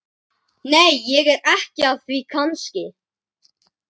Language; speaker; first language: Icelandic; native; Icelandic